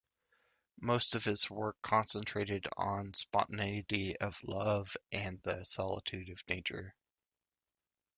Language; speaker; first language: English; native; English